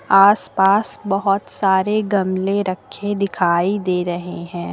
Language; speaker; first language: Hindi; native; Hindi